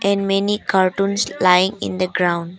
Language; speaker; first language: English; non-native, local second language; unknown